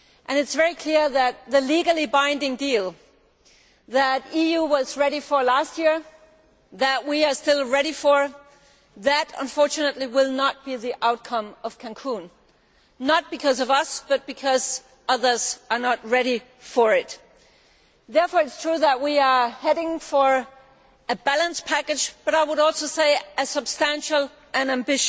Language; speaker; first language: English; non-native, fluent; Danish